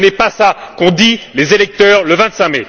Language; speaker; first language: French; native; French